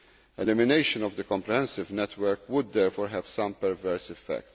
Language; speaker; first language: English; non-native, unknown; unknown